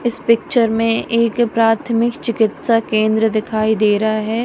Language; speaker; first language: Hindi; non-native, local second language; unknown